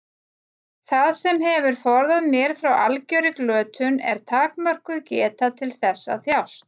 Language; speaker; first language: Icelandic; native; Icelandic